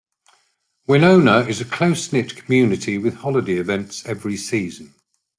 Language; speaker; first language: English; native; English